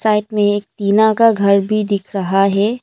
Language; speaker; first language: Hindi; non-native, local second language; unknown